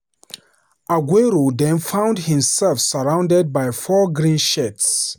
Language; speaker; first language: English; non-native, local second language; Hausa